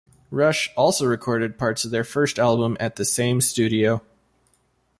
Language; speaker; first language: English; native; English